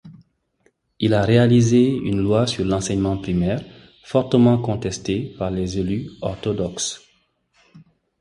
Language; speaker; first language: French; non-native, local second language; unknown